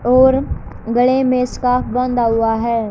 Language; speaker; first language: Hindi; native; Hindi